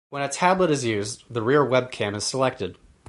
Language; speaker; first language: English; native; English